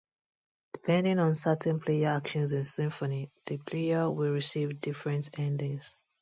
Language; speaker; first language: English; non-native, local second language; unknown